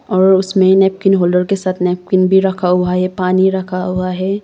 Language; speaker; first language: Hindi; non-native, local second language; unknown